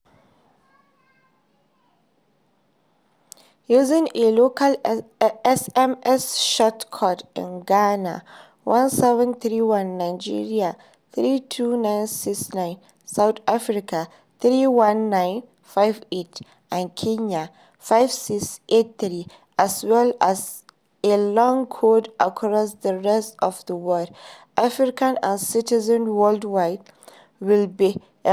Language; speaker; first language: English; non-native, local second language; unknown